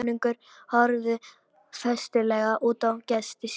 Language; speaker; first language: Icelandic; non-native, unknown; Polish